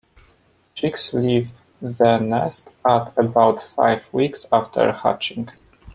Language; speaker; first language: English; non-native, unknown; Polish